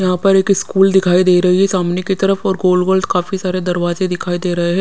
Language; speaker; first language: Hindi; non-native, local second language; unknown